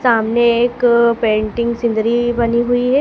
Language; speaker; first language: Hindi; native; Hindi